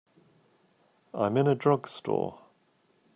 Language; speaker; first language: English; native; English